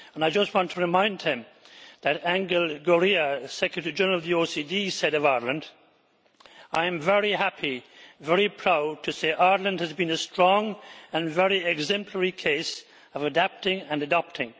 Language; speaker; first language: English; native; English